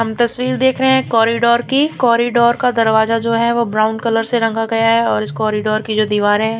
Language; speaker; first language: Hindi; non-native, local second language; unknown